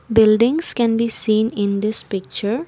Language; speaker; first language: English; non-native, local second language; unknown